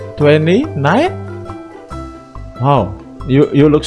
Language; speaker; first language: English; non-native, learner; Indonesian